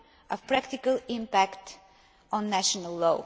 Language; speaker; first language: English; non-native, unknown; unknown